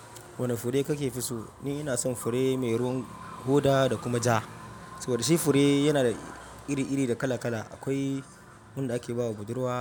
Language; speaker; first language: Hausa; non-native, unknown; Yoruba